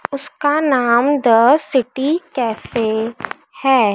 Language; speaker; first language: Hindi; native; Hindi